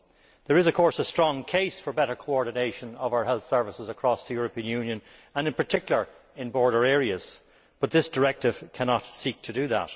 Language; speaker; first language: English; native; English